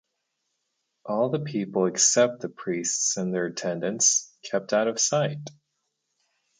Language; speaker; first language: English; native; English